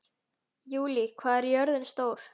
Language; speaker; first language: Icelandic; native; Icelandic